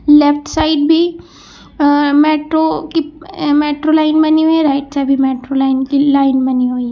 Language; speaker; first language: Hindi; native; Hindi